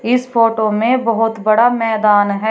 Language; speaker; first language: Hindi; native; Hindi